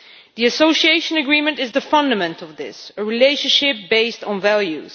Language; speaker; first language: English; non-native, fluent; Dutch